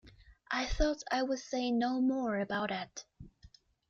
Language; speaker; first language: English; non-native, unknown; Chinese